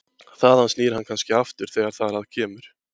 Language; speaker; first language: Icelandic; native; Icelandic